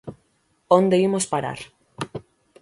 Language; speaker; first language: Galician; native; Galician